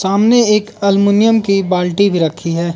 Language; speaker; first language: Hindi; early bilingual, other home language; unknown